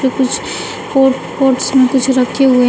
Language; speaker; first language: Hindi; native; Hindi